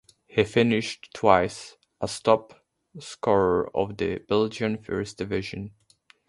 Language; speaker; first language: English; native; English